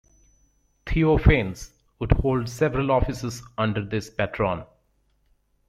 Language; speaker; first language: English; native; English